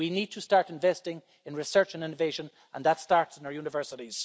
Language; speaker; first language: English; native; English